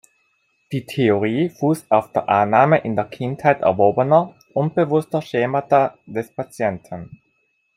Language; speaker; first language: German; non-native, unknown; Italian